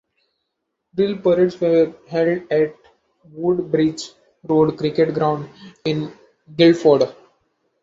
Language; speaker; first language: English; non-native, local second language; Marathi